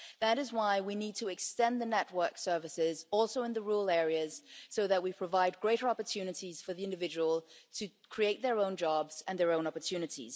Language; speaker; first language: English; non-native, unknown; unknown